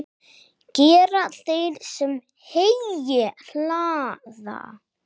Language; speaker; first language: Icelandic; non-native, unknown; English